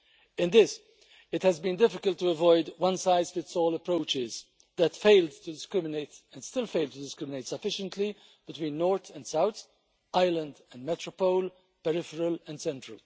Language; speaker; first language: English; non-native, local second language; Maltese